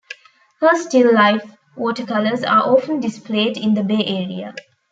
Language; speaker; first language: English; non-native, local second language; Tamil